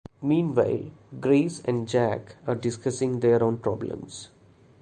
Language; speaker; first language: English; non-native, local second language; Malayalam